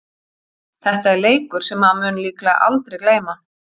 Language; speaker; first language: Icelandic; native; Icelandic